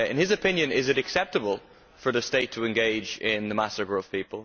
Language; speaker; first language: English; native; English